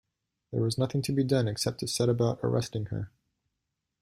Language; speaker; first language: English; native; English